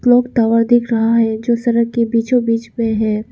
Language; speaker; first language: Hindi; non-native, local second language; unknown